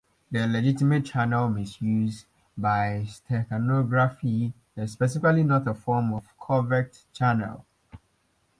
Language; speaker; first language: English; native; English